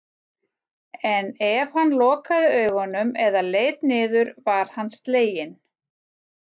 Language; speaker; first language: Icelandic; native; Icelandic